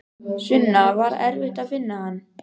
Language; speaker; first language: Icelandic; native; Icelandic